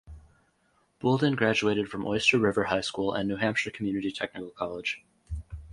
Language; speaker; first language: English; native; English